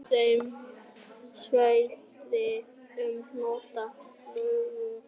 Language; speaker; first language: Icelandic; native; Icelandic